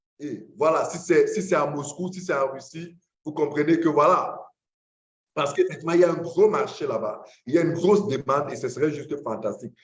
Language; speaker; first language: French; non-native, local second language; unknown